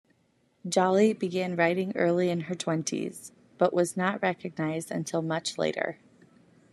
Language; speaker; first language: English; native; English